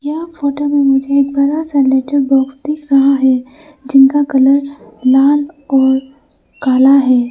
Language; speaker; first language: Hindi; non-native, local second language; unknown